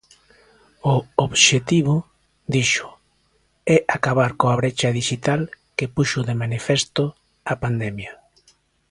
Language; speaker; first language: Galician; native; Galician